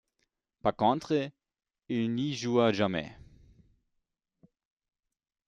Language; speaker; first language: French; non-native, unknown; German